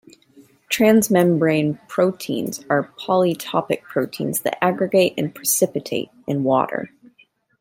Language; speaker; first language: English; native; English